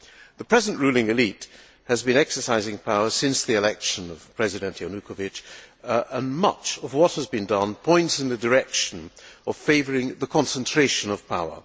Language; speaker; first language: English; non-native, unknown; Hungarian